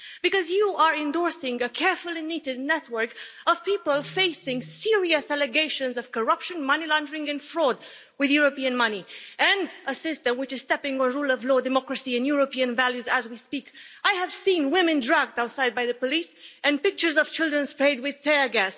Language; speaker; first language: English; non-native, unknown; Romanian